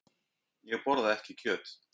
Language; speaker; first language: Icelandic; native; Icelandic